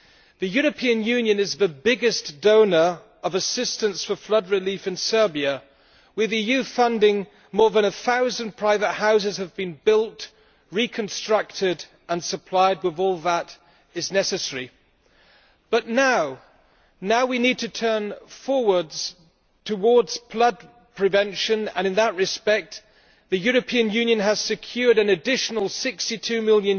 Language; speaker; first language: English; non-native, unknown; German